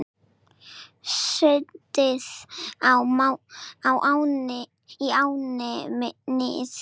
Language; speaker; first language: Icelandic; non-native, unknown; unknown